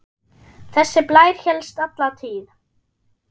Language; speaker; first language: Icelandic; non-native, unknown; German